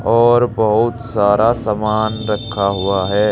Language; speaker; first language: Hindi; native; Hindi